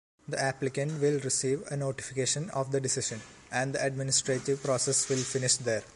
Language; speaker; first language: English; non-native, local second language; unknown